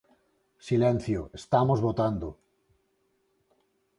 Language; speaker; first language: Galician; non-native, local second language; Spanish